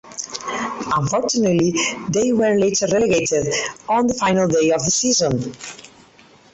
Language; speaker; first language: English; non-native, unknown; Catalan